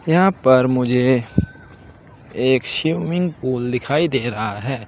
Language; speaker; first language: Hindi; native; Hindi